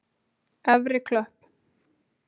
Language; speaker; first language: Icelandic; native; Icelandic